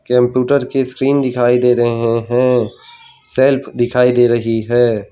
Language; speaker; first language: Hindi; non-native, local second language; Gujarati